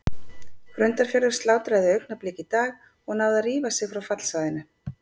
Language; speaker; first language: Icelandic; native; Icelandic